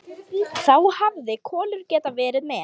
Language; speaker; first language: Icelandic; non-native, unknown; Lithuanian